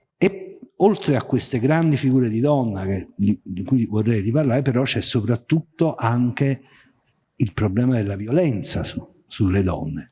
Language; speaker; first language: Italian; native; Italian